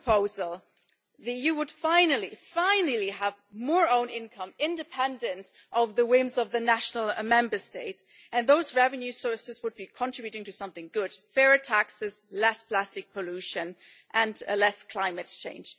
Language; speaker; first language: English; non-native, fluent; German